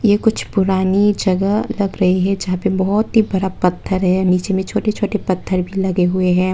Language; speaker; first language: Hindi; non-native, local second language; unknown